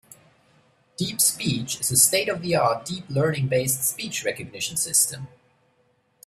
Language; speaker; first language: English; non-native, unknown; German